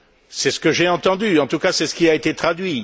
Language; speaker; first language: French; native; French